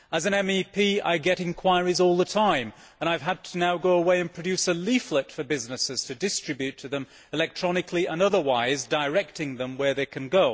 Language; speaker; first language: English; native; English